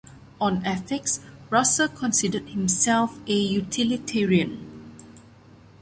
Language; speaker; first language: English; non-native, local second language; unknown